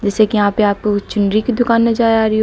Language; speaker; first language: Hindi; native; Hindi